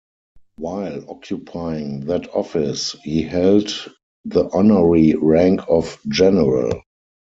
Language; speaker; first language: English; non-native, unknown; German